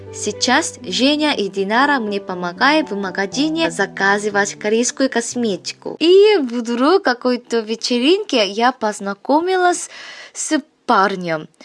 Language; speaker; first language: Russian; non-native, learner; Korean